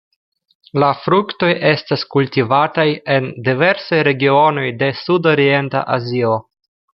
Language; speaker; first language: Esperanto; non-native, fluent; Russian